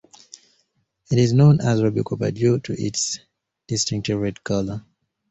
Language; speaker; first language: English; native; English